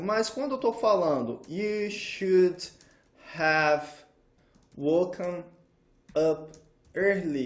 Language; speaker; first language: English; non-native, fluent; Portuguese